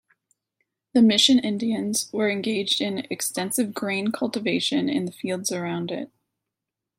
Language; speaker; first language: English; native; English